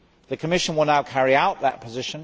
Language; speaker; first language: English; native; English